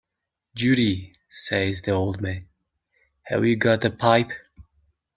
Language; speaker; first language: English; non-native, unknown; Mongolian